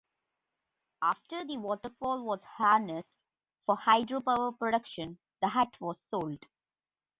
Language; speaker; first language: English; non-native, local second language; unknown